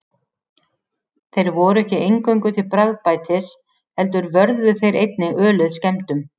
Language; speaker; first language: Icelandic; native; Icelandic